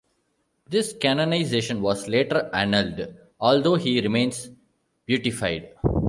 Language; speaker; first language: English; non-native, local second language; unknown